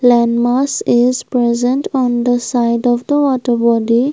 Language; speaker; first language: English; non-native, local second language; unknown